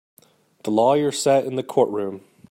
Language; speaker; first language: English; native; English